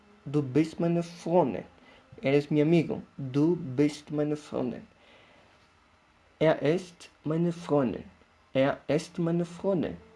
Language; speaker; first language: German; non-native, learner; Spanish